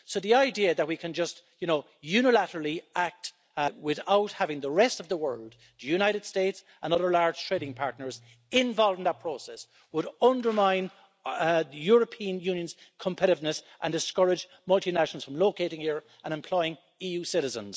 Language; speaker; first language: English; native; English